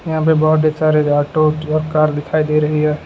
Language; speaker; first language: Hindi; native; Hindi